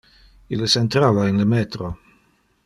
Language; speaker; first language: Interlingua; non-native, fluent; Dutch